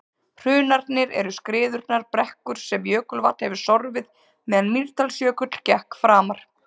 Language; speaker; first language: Icelandic; native; Icelandic